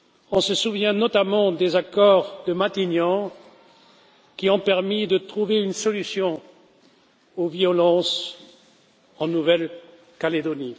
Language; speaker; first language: French; non-native, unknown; German